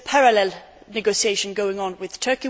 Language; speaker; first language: English; non-native, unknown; Swedish